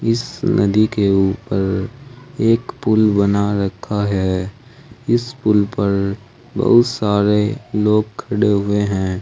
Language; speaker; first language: Hindi; native; Hindi